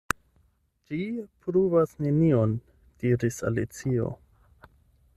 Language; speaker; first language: Esperanto; non-native, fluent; German